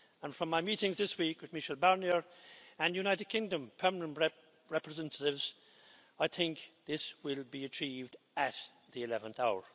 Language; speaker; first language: English; native; English